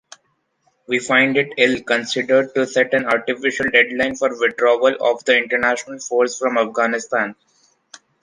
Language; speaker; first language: English; non-native, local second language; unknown